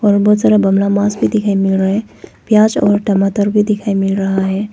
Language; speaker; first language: Hindi; non-native, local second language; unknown